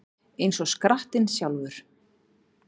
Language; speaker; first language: Icelandic; native; Icelandic